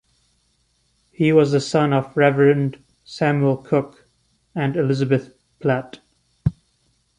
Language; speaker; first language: English; non-native, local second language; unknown